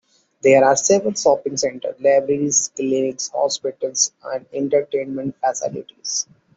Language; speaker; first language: English; non-native, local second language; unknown